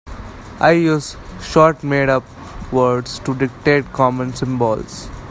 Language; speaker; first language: English; non-native, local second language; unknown